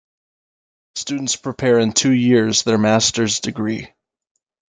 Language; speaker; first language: English; native; English